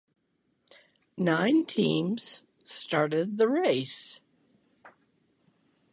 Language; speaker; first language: English; native; English